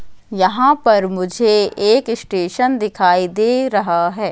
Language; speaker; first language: Hindi; native; Hindi